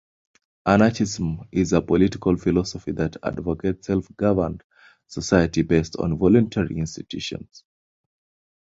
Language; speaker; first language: English; non-native, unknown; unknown